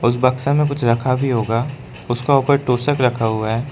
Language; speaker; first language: Hindi; non-native, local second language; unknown